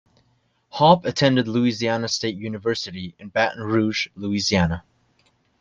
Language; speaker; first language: English; native; English